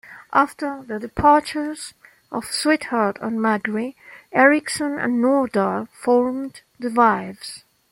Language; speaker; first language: English; non-native, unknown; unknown